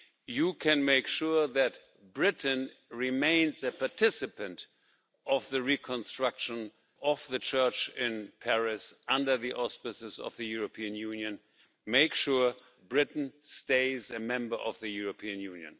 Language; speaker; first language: English; non-native, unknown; German